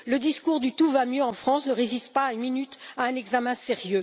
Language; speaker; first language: French; native; French